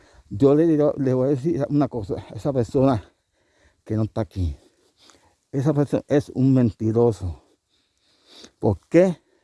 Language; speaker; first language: Spanish; native; Spanish